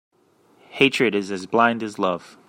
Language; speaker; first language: English; native; English